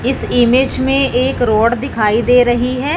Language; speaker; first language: Hindi; non-native, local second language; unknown